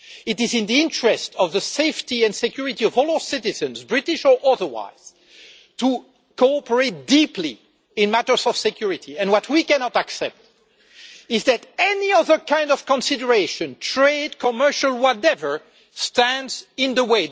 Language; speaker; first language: English; non-native, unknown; French